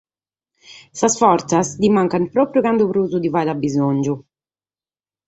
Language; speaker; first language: Sardinian; native; Sardinian